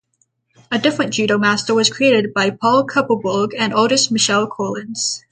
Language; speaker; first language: English; native; English